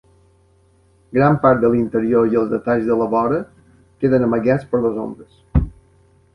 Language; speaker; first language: Catalan; native; Catalan